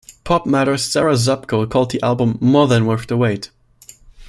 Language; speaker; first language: English; non-native, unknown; German